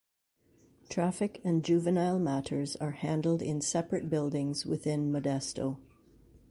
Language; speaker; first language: English; native; English